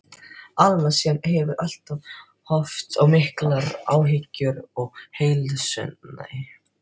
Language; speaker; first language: Icelandic; non-native, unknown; Filipino